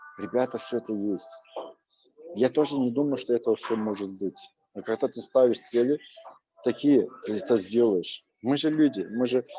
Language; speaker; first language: Russian; non-native, local second language; Azerbaijani